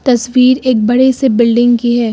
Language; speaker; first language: Hindi; native; Hindi